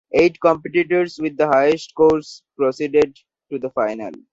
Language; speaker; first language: English; non-native, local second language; Bangla